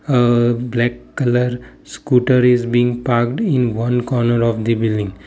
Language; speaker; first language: English; non-native, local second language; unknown